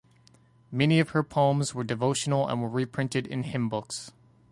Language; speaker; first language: English; native; English